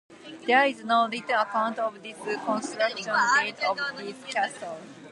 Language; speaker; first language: English; non-native, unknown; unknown